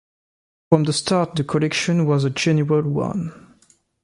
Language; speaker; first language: English; non-native, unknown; French